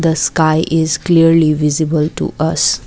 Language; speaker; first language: English; non-native, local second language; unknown